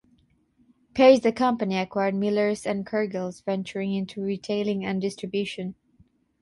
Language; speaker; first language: English; non-native, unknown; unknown